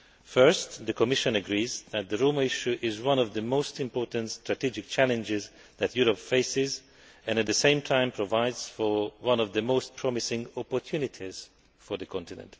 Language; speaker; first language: English; non-native, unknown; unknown